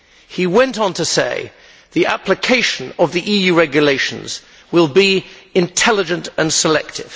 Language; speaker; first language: English; native; English